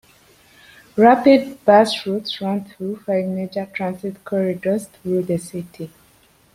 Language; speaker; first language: English; native; English